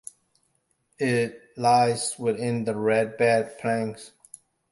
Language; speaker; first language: English; non-native, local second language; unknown